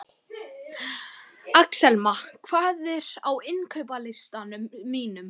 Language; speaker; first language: Icelandic; native; Icelandic